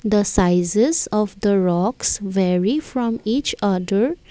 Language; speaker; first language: English; non-native, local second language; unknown